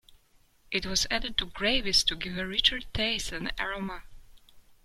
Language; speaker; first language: English; native; English